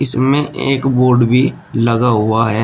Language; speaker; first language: Hindi; native; Hindi